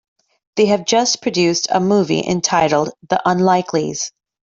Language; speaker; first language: English; native; English